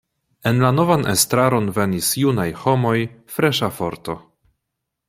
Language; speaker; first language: Esperanto; non-native, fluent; Polish